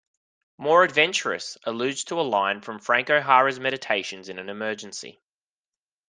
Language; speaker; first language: English; native; English